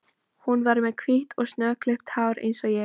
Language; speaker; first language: Icelandic; non-native, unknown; Polish